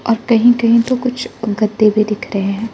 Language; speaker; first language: Hindi; non-native, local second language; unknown